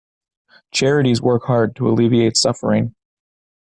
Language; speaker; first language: English; native; English